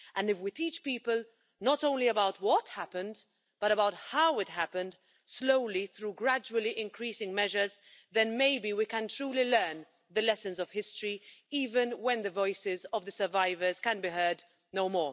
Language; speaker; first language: English; non-native, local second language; Maltese